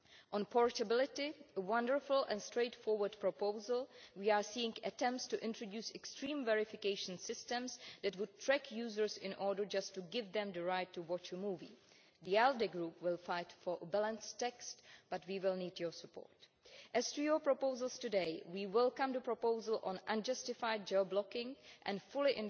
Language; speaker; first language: English; non-native, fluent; Czech